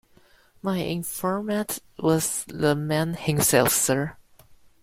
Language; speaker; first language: English; non-native, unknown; Chinese